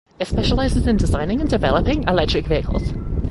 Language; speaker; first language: English; native; English